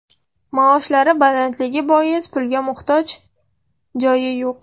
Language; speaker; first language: Uzbek; non-native, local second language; Russian